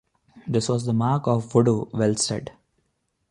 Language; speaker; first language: English; non-native, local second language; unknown